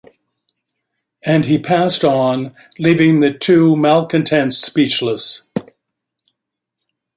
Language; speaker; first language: English; native; English